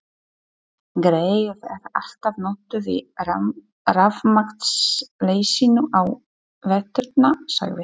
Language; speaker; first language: Icelandic; non-native, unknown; Polish